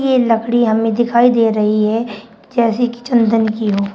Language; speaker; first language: Hindi; native; Hindi